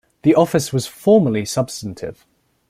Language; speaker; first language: English; native; English